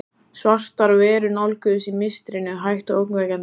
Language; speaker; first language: Icelandic; native; Icelandic